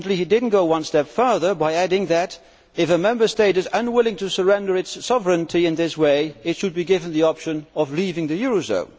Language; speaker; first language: English; non-native, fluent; Dutch